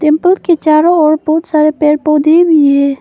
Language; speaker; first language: Hindi; non-native, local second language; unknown